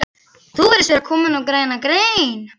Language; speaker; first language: Icelandic; native; Icelandic